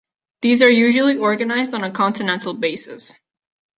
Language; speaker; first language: English; non-native, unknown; Catalan